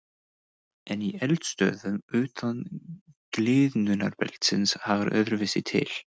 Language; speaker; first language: Icelandic; non-native, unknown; English